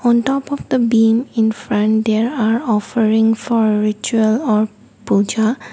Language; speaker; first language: English; non-native, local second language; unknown